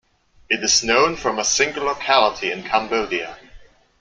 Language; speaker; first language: English; non-native, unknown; German